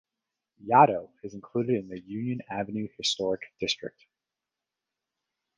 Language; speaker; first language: English; native; English